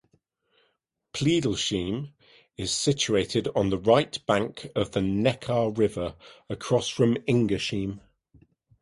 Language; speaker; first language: English; native; English